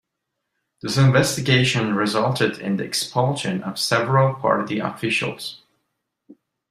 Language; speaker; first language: English; non-native, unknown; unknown